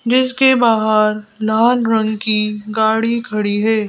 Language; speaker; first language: Hindi; native; Hindi